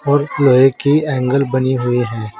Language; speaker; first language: Hindi; native; Hindi